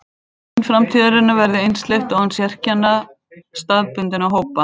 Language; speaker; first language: Icelandic; native; Icelandic